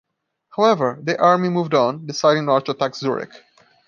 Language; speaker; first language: English; non-native, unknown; Portuguese